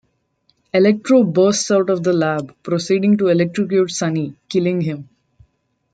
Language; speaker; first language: English; non-native, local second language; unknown